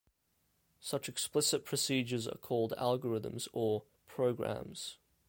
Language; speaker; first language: English; native; English